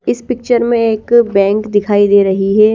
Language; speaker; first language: Hindi; native; Hindi